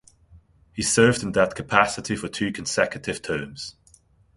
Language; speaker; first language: English; non-native, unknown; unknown